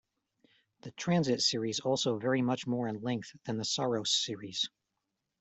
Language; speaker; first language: English; native; English